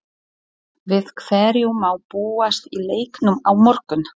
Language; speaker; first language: Icelandic; non-native, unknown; Polish